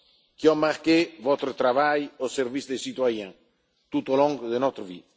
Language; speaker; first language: French; non-native, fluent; Italian